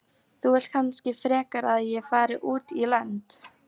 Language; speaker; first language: Icelandic; non-native, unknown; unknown